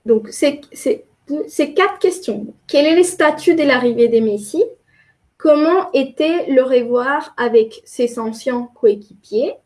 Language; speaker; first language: French; non-native, fluent; Spanish